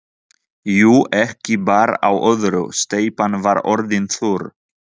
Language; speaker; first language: Icelandic; non-native, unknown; Polish